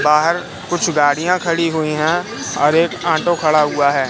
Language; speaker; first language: Hindi; native; Hindi